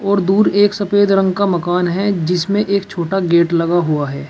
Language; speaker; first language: Hindi; native; Hindi